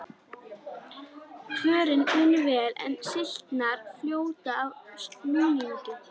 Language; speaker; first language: Icelandic; native; Icelandic